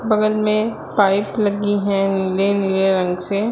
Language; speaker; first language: Hindi; native; Hindi